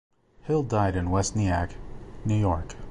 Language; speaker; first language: English; native; English